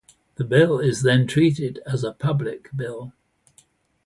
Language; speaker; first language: English; native; English